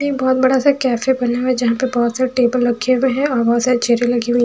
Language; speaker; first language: Hindi; non-native, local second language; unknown